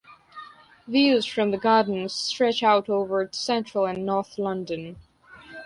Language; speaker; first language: English; non-native, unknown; Georgian